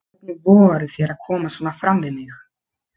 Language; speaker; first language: Icelandic; non-native, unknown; Polish